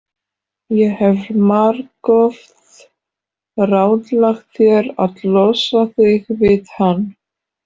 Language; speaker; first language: Icelandic; non-native, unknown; Polish